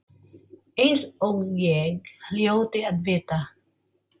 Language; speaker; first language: Icelandic; non-native, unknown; Filipino